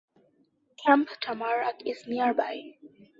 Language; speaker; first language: English; non-native, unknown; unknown